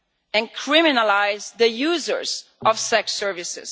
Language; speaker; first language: English; non-native, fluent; Italian